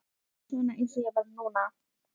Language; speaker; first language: Icelandic; native; Icelandic